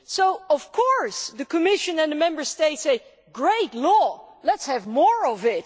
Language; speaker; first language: English; non-native, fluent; Dutch